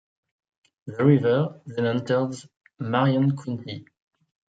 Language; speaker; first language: English; non-native, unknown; French